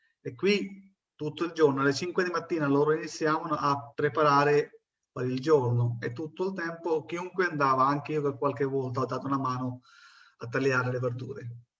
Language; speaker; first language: Italian; non-native, fluent; Punjabi